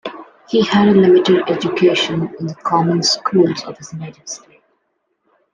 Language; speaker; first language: English; non-native, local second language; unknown